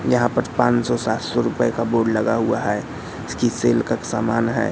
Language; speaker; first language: Hindi; native; Hindi